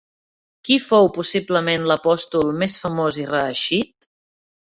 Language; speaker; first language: Catalan; native; Catalan